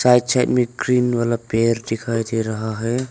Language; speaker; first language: Hindi; non-native, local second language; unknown